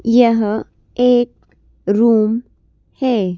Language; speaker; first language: Hindi; native; Hindi